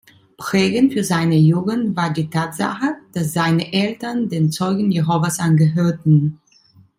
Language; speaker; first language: German; non-native, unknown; Italian